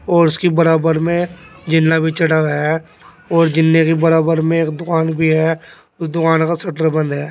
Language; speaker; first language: Hindi; native; Hindi